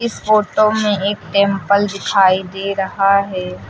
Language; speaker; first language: Hindi; native; Hindi